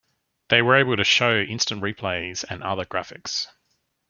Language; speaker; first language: English; native; English